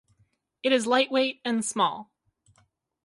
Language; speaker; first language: English; native; English